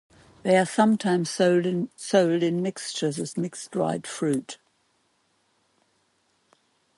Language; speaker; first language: English; non-native, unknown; German